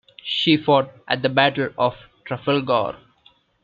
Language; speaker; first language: English; non-native, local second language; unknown